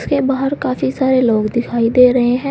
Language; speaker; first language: Hindi; native; Hindi